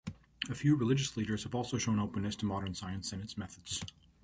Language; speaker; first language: English; native; English